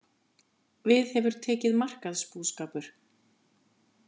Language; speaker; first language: Icelandic; native; Icelandic